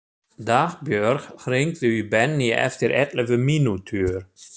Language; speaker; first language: Icelandic; non-native, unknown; German